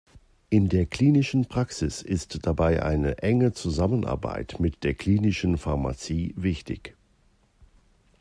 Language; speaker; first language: German; native; German